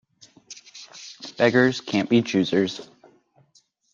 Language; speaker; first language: English; native; English